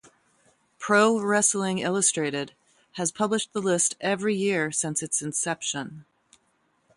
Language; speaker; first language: English; native; English